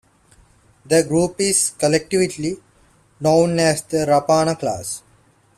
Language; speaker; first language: English; non-native, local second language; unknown